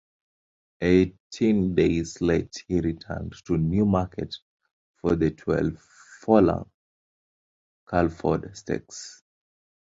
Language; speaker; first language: English; non-native, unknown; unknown